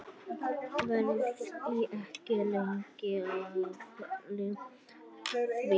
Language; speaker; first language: Icelandic; native; Icelandic